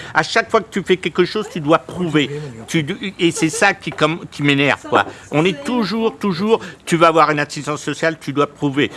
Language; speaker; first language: French; non-native, local second language; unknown